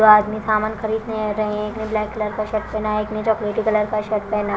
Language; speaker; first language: Hindi; non-native, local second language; Punjabi